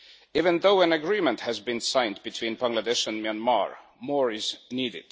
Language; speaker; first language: English; non-native, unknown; Estonian